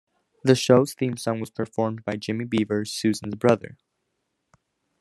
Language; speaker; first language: English; native; English